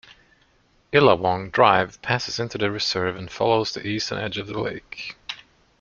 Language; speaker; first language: English; non-native, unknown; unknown